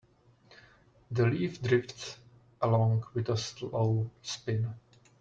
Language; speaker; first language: English; non-native, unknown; Czech